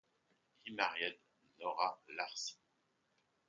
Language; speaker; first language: English; non-native, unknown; French